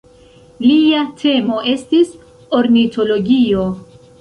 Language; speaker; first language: Esperanto; non-native, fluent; Central Kurdish